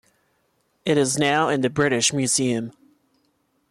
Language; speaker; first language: English; non-native, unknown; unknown